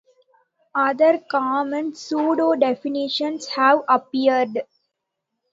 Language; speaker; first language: English; non-native, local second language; Tamil